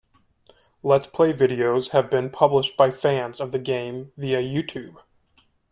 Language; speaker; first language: English; native; English